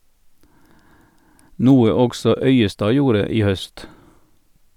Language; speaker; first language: Norwegian; native; Norwegian